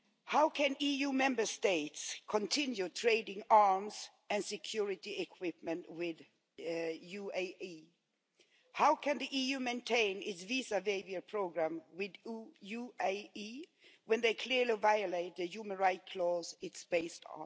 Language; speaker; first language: English; non-native, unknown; Swedish